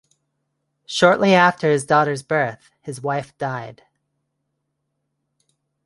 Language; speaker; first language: English; non-native, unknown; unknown